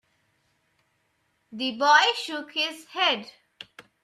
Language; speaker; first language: English; non-native, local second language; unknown